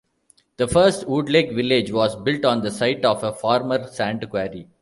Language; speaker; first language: English; non-native, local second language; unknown